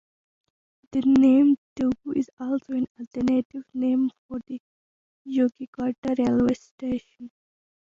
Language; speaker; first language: English; non-native, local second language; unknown